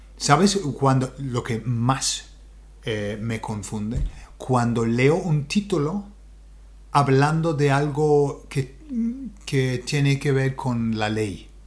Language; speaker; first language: Spanish; non-native, fluent; English